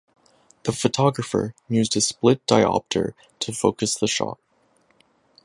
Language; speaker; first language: English; native; English